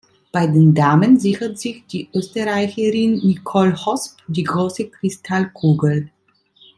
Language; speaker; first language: German; non-native, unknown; Italian